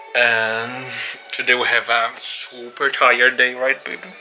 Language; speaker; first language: English; non-native, learner; Portuguese